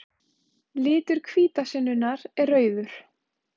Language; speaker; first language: Icelandic; native; Icelandic